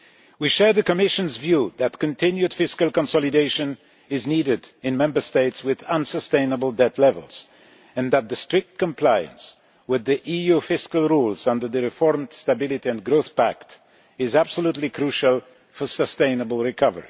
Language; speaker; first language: English; non-native, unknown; Polish